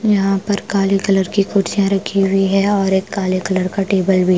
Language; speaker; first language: Hindi; non-native, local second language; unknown